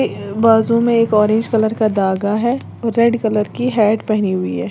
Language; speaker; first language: Hindi; native; Hindi